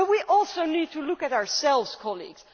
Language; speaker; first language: English; non-native, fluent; Dutch